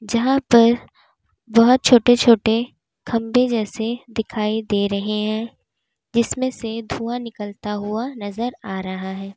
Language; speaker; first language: Hindi; native; Hindi